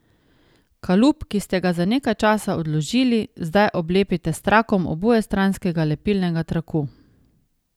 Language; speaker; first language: Slovenian; native; Slovenian